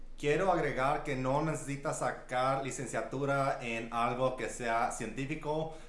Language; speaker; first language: Spanish; early bilingual, heritage; Spanish